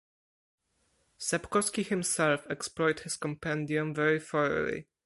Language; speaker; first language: English; non-native, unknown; Polish